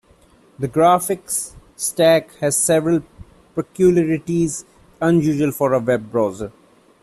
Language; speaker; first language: English; non-native, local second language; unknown